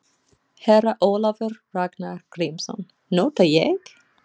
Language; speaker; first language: Icelandic; non-native, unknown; English